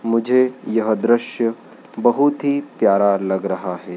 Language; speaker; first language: Hindi; native; Hindi